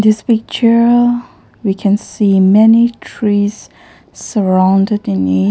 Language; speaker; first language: English; non-native, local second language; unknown